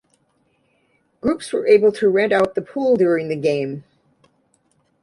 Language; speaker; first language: English; native; English